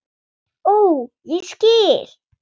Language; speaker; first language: Icelandic; non-native, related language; Swedish